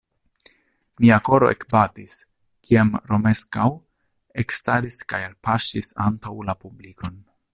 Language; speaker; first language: Esperanto; non-native, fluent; Italian